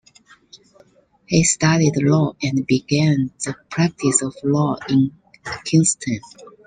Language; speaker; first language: English; non-native, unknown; Chinese